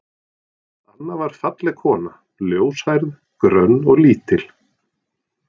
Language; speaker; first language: Icelandic; non-native, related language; Norwegian